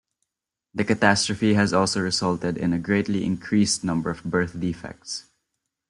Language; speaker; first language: English; non-native, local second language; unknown